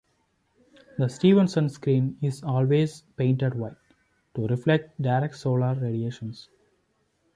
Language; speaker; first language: English; non-native, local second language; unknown